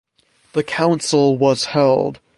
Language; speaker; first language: English; native; English